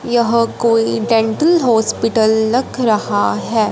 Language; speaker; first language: Hindi; non-native, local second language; Punjabi